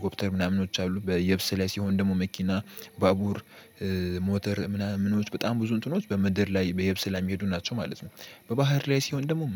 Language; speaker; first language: Amharic; native; Amharic